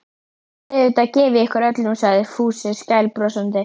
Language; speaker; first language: Icelandic; native; Icelandic